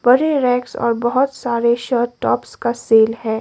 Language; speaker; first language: Hindi; non-native, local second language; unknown